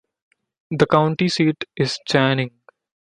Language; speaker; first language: English; non-native, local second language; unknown